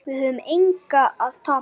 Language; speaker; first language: Icelandic; native; Icelandic